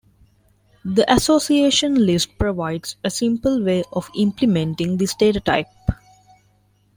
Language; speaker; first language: English; non-native, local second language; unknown